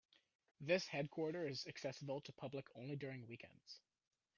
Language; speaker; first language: English; native; English